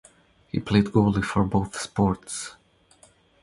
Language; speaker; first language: English; non-native, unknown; Croatian